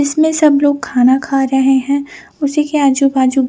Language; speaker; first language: Hindi; non-native, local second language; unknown